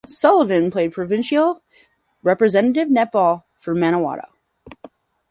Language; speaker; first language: English; native; English